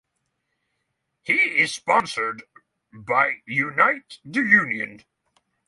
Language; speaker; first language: English; non-native, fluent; Norwegian